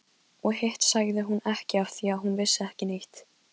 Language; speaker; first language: Icelandic; non-native, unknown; Polish